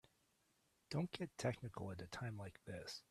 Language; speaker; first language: English; native; English